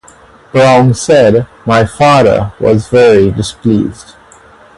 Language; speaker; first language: English; native; English